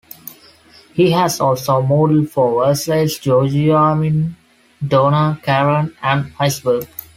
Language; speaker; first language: English; non-native, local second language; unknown